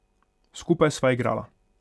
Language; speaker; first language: Slovenian; non-native, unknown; Hungarian